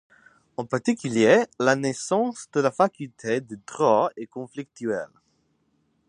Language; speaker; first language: French; non-native, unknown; English